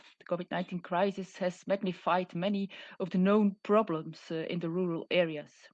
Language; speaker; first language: English; non-native, fluent; Dutch